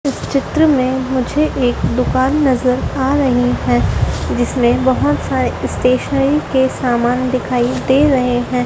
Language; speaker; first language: Hindi; native; Hindi